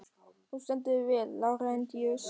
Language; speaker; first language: Icelandic; non-native, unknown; German